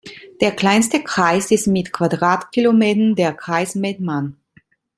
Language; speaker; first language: German; non-native, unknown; Italian